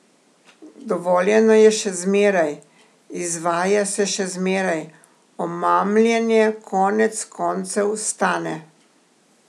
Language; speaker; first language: Slovenian; native; Slovenian